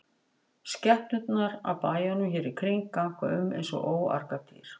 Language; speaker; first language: Icelandic; native; Icelandic